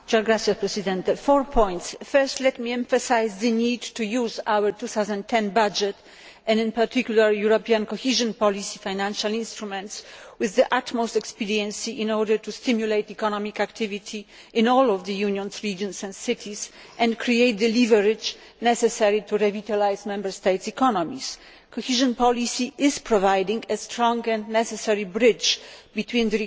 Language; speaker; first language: English; non-native, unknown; Polish